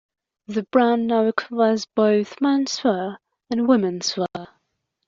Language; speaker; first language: English; non-native, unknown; Persian